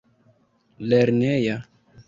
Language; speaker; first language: Esperanto; non-native, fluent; Kinyarwanda